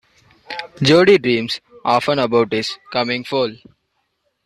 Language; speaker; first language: English; non-native, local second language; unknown